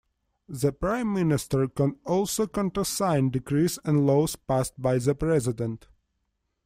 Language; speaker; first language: English; non-native, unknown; Russian